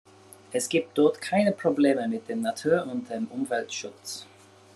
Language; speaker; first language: German; non-native, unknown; English